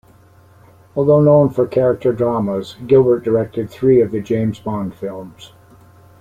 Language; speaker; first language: English; native; English